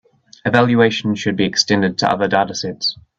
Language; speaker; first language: English; native; English